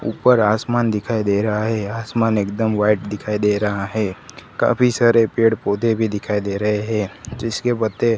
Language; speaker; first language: Hindi; non-native, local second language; Gujarati